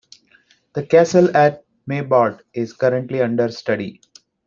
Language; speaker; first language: English; non-native, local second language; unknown